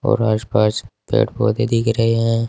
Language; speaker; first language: Hindi; native; Hindi